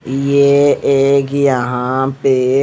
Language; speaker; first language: Hindi; non-native, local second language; Punjabi